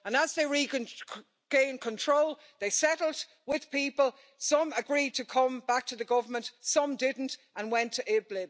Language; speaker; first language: English; native; English